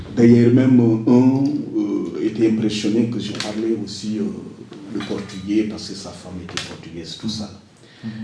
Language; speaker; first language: French; non-native, local second language; Wolof